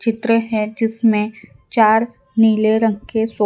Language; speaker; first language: Hindi; non-native, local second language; Gujarati